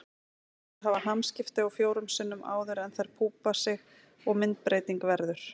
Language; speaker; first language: Icelandic; native; Icelandic